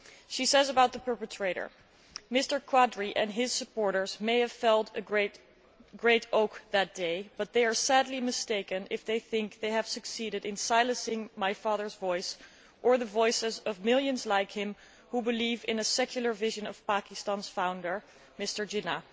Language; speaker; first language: English; non-native, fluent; Dutch